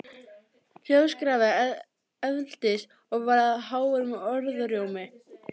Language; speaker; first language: Icelandic; native; Icelandic